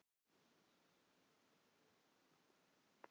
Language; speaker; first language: Icelandic; non-native, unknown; Filipino